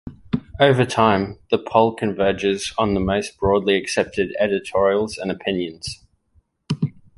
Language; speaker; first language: English; native; English